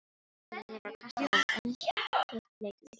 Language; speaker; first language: Icelandic; non-native, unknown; Filipino